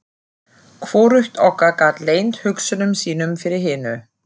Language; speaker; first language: Icelandic; non-native, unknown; German